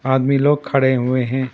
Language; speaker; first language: Hindi; non-native, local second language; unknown